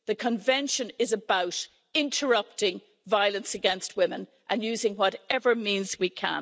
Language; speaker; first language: English; native; English